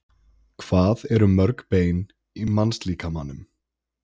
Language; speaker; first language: Icelandic; native; Icelandic